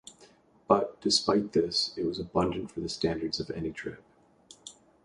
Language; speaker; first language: English; native; English